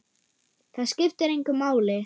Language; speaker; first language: Icelandic; non-native, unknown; German